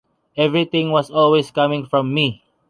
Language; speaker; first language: English; non-native, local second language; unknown